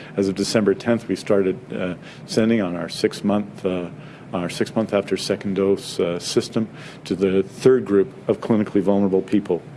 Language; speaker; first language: English; native; English